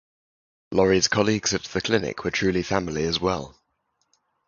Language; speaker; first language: English; native; English